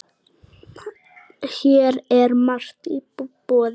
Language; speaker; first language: Icelandic; native; Icelandic